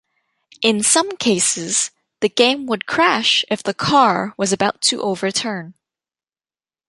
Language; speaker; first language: English; native; English